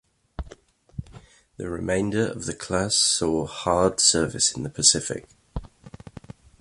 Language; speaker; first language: English; native; English